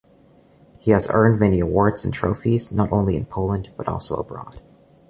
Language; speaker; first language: English; native; English